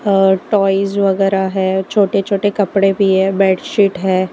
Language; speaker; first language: Hindi; non-native, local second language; Gujarati